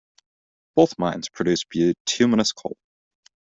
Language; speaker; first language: English; native; English